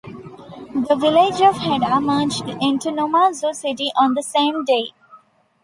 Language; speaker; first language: English; non-native, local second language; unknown